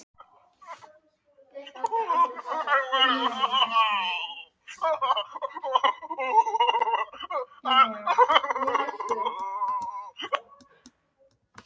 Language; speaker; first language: Icelandic; non-native, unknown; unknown